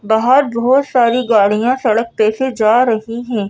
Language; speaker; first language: Hindi; native; Hindi